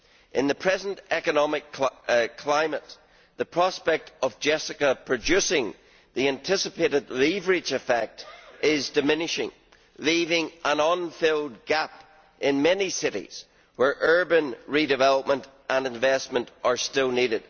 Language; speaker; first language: English; native; English